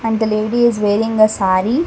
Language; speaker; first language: English; non-native, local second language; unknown